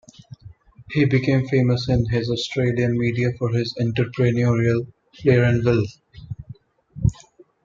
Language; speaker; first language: English; non-native, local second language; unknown